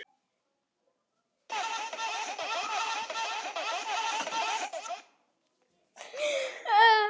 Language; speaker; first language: Icelandic; native; Icelandic